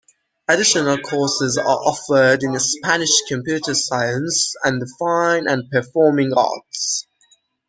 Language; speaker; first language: English; non-native, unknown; Persian